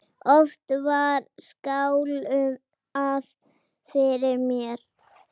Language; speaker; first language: Icelandic; native; Icelandic